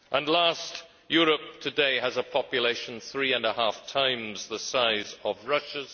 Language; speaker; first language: English; native; English